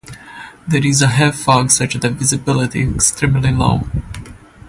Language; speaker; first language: English; native; English